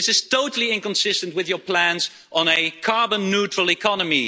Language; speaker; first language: English; non-native, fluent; Dutch